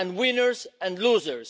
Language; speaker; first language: English; non-native, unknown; Spanish